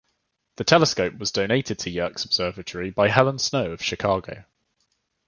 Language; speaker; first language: English; native; English